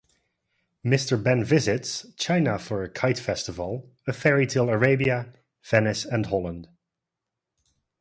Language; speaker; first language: English; non-native, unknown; Dutch